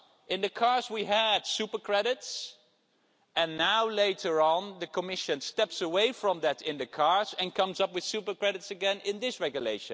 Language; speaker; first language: English; non-native, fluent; Dutch